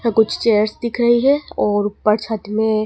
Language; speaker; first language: Hindi; native; Hindi